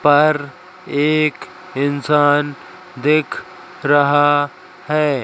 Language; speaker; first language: Hindi; native; Hindi